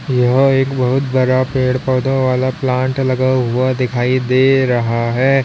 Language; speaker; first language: Hindi; native; Hindi